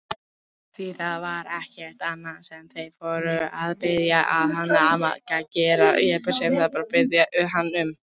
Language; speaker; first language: Icelandic; native; Icelandic